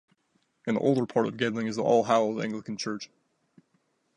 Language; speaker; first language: English; native; English